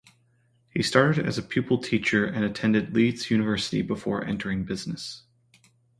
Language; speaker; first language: English; native; English